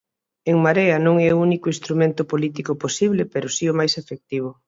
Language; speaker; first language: Galician; native; Galician